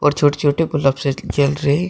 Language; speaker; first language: Hindi; native; Hindi